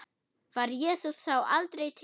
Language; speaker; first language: Icelandic; non-native, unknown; German